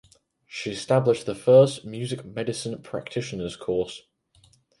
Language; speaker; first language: English; native; English